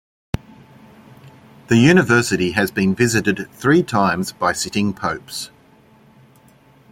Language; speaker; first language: English; native; English